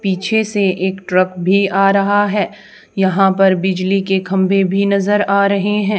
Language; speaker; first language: Hindi; native; Hindi